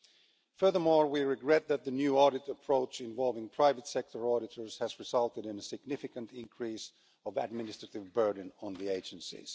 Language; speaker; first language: English; non-native, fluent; Finnish